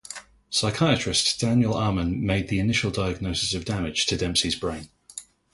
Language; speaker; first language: English; native; English